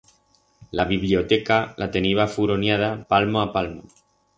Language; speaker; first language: Aragonese; non-native, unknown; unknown